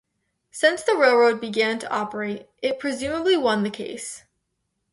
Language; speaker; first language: English; native; English